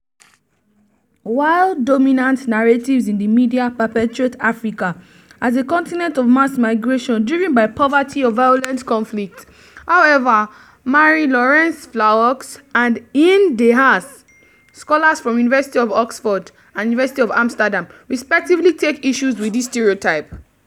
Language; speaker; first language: English; non-native, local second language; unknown